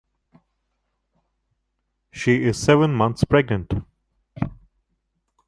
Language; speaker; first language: English; non-native, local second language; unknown